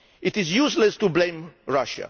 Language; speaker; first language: English; non-native, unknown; Romanian